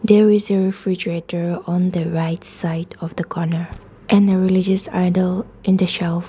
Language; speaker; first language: English; non-native, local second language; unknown